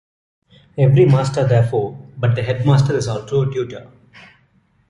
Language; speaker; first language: English; non-native, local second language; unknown